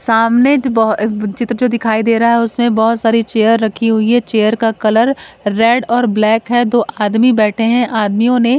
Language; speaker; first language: Hindi; non-native, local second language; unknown